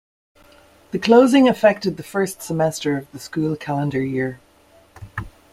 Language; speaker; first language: English; native; English